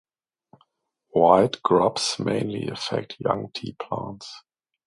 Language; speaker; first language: English; non-native, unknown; German